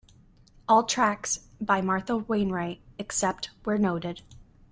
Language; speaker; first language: English; native; English